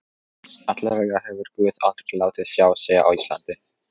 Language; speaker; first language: Icelandic; non-native, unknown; Polish